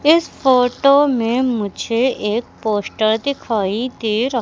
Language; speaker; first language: Hindi; native; Hindi